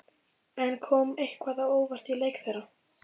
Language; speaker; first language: Icelandic; native; Icelandic